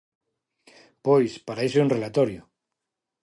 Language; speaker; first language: Galician; non-native, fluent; Spanish